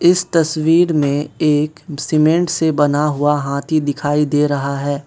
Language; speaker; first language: Hindi; non-native, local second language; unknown